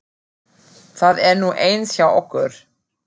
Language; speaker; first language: Icelandic; non-native, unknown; German